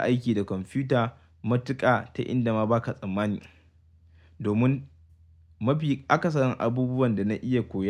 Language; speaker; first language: Hausa; native; Hausa